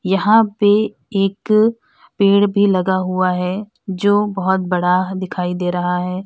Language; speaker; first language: Hindi; native; Hindi